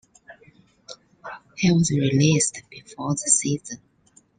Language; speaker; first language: English; non-native, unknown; Chinese